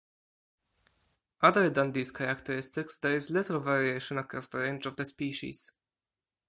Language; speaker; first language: English; non-native, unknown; Polish